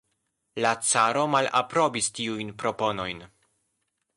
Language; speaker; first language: Esperanto; non-native, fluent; Polish